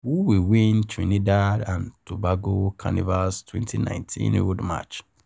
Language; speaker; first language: English; non-native, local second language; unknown